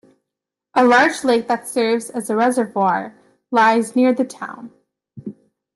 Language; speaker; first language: English; native; English